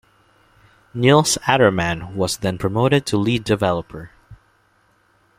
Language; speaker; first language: English; non-native, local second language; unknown